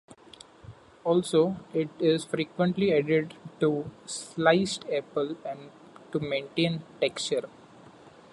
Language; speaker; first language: English; non-native, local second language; Marathi